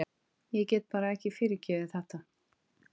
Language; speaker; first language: Icelandic; non-native, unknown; Portuguese